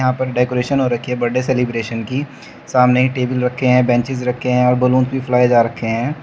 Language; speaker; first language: Hindi; native; Hindi